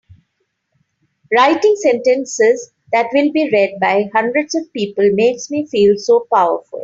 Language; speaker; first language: English; non-native, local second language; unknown